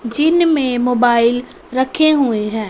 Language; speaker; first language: Hindi; non-native, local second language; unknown